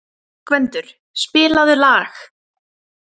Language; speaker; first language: Icelandic; native; Icelandic